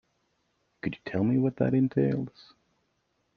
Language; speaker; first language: English; native; English